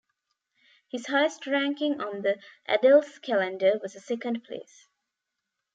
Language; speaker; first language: English; non-native, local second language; Tamil